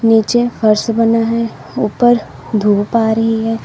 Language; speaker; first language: Hindi; native; Hindi